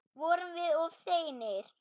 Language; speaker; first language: Icelandic; non-native, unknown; German